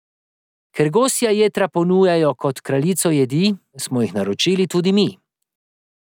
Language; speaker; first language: Slovenian; native; Slovenian